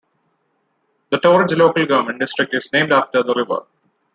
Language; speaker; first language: English; non-native, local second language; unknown